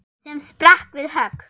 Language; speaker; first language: Icelandic; non-native, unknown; German